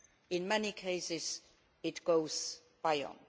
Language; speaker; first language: English; non-native, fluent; Luxembourgish